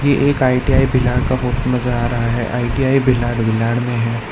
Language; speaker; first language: Hindi; non-native, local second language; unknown